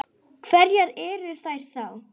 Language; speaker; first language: Icelandic; native; Icelandic